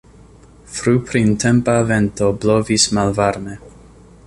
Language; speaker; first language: Esperanto; non-native, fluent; English